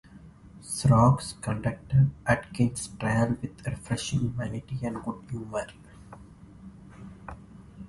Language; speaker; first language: English; non-native, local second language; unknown